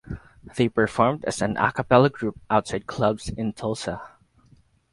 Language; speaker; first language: English; non-native, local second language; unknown